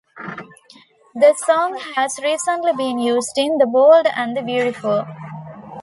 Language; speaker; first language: English; non-native, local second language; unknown